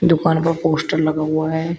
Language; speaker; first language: Hindi; native; Hindi